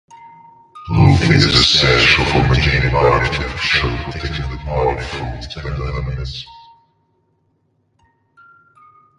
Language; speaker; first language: English; non-native, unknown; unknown